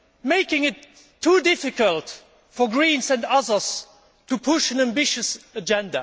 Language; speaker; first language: English; non-native, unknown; German